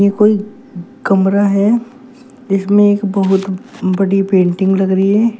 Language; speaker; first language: Hindi; native; Hindi